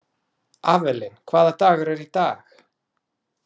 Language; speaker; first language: Icelandic; non-native, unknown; English